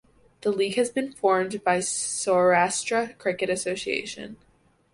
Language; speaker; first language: English; native; English